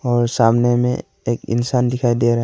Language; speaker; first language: Hindi; non-native, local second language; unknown